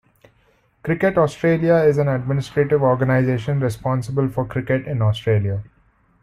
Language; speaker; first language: English; non-native, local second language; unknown